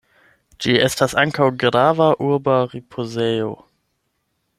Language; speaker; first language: Esperanto; non-native, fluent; German